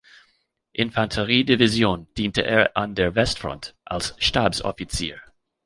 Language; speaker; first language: German; non-native, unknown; English